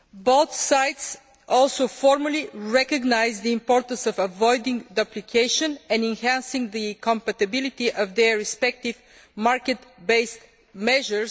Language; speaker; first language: English; non-native, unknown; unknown